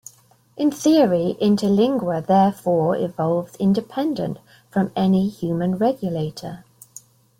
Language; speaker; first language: English; native; English